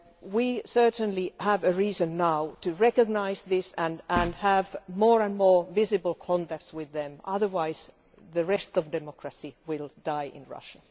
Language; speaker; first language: English; non-native, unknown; Finnish